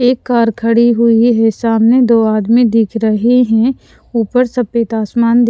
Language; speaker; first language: Hindi; non-native, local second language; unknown